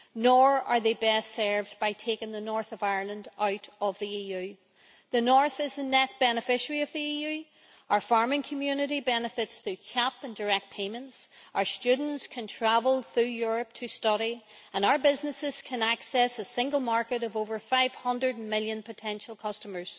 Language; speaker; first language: English; native; English